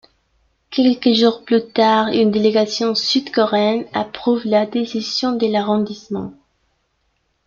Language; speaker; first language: French; non-native, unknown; Spanish